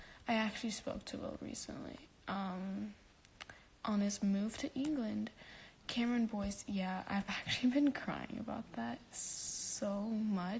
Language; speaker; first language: English; early bilingual, other home language; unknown